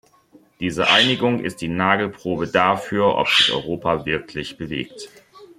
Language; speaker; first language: German; native; German